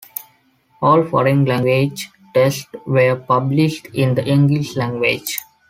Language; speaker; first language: English; non-native, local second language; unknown